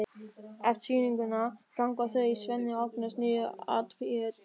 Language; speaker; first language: Icelandic; non-native, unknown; German